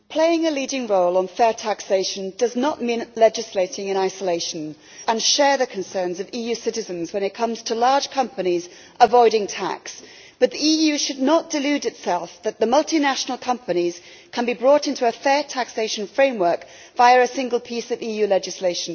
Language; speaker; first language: English; native; English